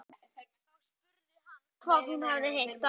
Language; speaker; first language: Icelandic; native; Icelandic